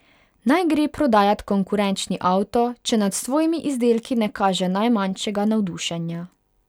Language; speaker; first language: Slovenian; non-native, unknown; Hungarian